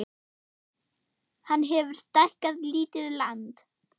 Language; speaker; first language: Icelandic; non-native, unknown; German